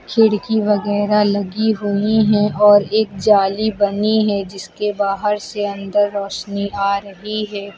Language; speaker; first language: Hindi; native; Hindi